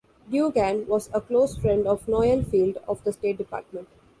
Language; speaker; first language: English; non-native, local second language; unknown